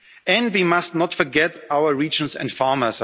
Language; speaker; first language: English; non-native, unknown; German